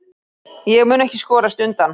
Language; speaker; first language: Icelandic; native; Icelandic